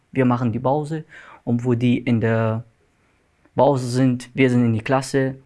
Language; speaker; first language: German; non-native, fluent; Arabic